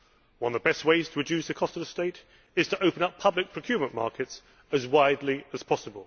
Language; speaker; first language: English; native; English